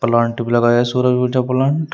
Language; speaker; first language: Hindi; native; Hindi